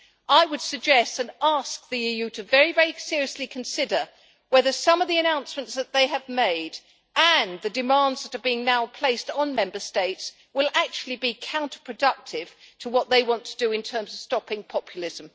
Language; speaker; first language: English; native; English